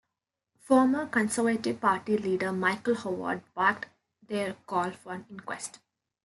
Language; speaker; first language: English; non-native, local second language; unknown